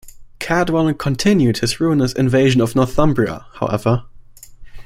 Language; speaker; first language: English; non-native, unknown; German